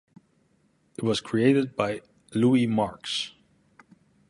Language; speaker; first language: English; non-native, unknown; Dutch